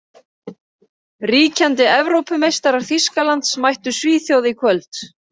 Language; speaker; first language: Icelandic; native; Icelandic